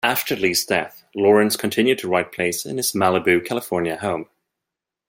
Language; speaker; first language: English; non-native, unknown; Swedish